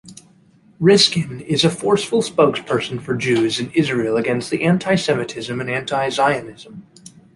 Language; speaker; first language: English; native; English